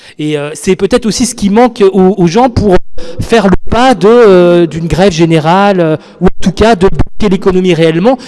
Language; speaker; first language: French; native; French